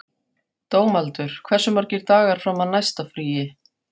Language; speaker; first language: Icelandic; non-native, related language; Faroese